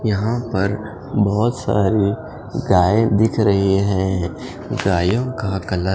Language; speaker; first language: Hindi; non-native, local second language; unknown